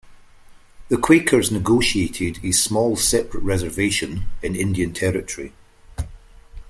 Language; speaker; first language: English; native; English